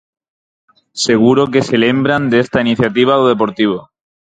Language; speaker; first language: Galician; non-native, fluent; Spanish